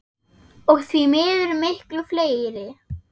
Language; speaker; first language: Icelandic; non-native, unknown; German